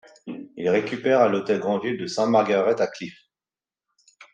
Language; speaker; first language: French; native; French